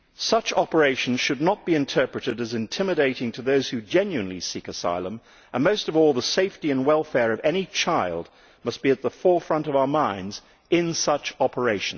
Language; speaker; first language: English; native; English